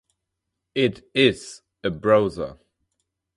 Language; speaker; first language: English; non-native, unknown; German